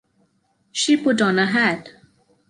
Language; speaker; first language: English; non-native, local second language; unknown